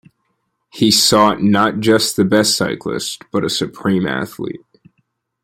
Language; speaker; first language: English; native; English